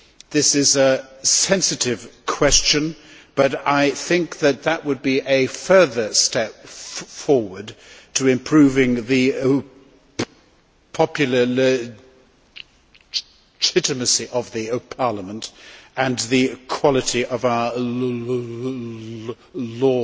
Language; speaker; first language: English; native; English